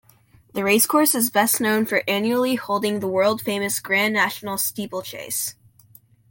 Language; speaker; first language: English; native; English